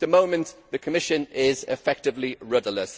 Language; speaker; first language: English; native; English